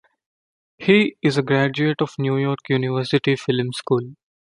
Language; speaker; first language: English; non-native, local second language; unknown